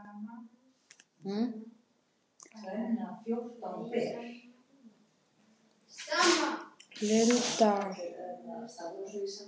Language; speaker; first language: Icelandic; non-native, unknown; Polish